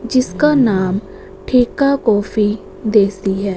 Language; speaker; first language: Hindi; non-native, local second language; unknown